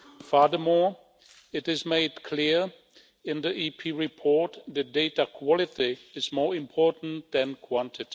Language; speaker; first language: English; non-native, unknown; Czech